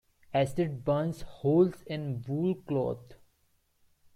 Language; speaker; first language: English; non-native, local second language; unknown